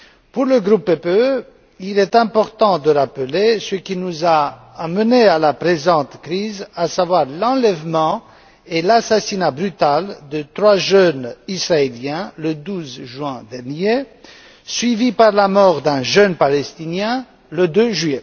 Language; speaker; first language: French; non-native, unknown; Romanian